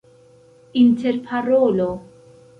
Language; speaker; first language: Esperanto; non-native, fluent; Central Kurdish